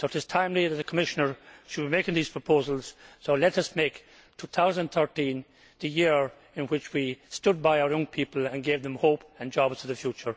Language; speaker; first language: English; native; English